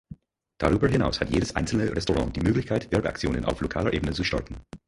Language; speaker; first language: German; non-native, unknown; English